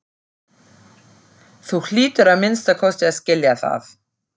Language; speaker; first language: Icelandic; non-native, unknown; German